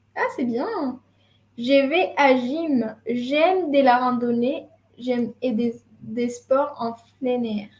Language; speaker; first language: French; non-native, fluent; Spanish